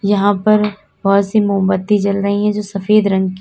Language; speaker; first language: Hindi; native; Hindi